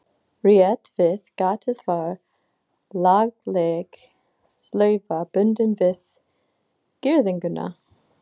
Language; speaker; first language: Icelandic; non-native, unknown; English